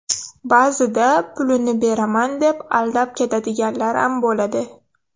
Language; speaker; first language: Uzbek; non-native, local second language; Russian